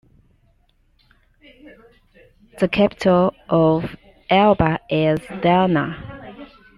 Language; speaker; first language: English; non-native, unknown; Chinese